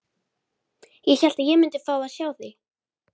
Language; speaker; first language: Icelandic; native; Icelandic